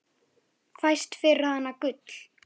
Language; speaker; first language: Icelandic; native; Icelandic